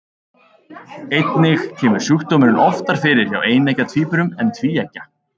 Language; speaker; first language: Icelandic; native; Icelandic